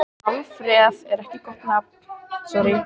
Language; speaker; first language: Icelandic; native; Icelandic